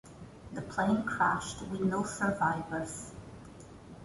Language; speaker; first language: English; non-native, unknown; Portuguese